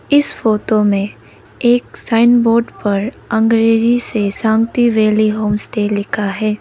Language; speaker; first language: Hindi; non-native, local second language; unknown